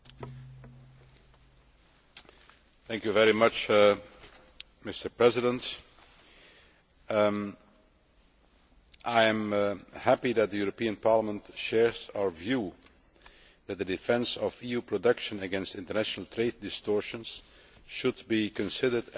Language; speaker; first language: English; non-native, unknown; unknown